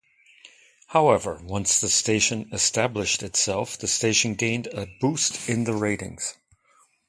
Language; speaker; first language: English; non-native, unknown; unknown